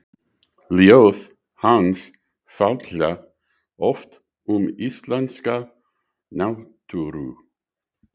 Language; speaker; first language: Icelandic; non-native, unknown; English